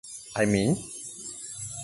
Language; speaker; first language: English; non-native, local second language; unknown